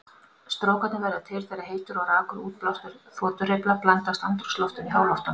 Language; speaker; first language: Icelandic; native; Icelandic